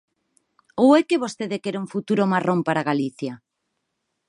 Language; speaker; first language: Galician; non-native, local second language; Spanish